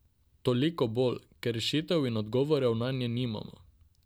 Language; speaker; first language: Slovenian; non-native, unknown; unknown